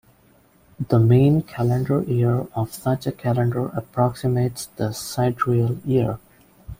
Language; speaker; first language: English; non-native, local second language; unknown